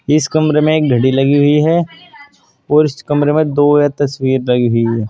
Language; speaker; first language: Hindi; native; Hindi